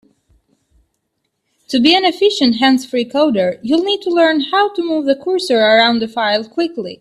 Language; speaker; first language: English; native; English